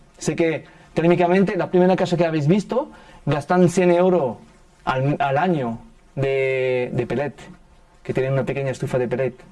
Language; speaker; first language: Spanish; early bilingual, heritage; French